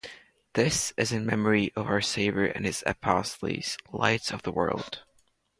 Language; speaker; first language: English; non-native, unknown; Latvian